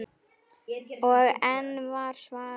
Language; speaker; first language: Icelandic; native; Icelandic